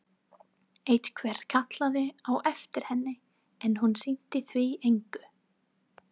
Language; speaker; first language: Icelandic; non-native, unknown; English